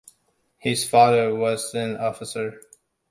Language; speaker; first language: English; non-native, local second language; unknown